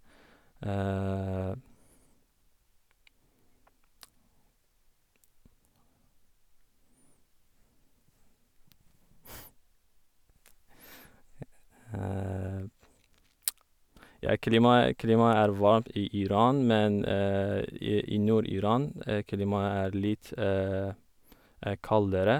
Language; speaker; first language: Norwegian; non-native, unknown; Kurdish